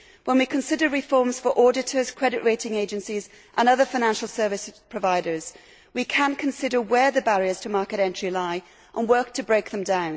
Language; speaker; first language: English; native; English